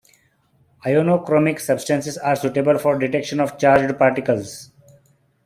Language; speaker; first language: English; non-native, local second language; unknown